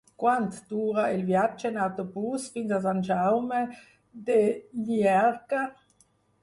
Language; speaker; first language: Catalan; non-native, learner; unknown